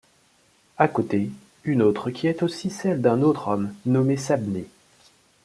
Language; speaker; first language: French; native; French